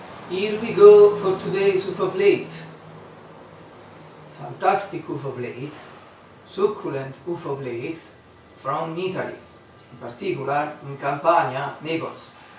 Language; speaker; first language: English; non-native, fluent; Italian